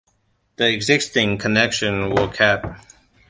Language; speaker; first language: English; non-native, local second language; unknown